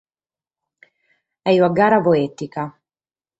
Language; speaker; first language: Sardinian; native; Sardinian